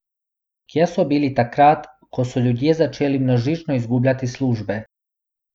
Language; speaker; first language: Slovenian; non-native, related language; Bosnian